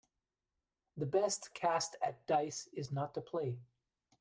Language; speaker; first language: English; native; English